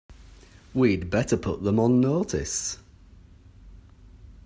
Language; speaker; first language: English; native; English